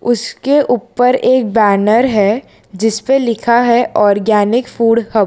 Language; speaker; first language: Hindi; non-native, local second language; Gujarati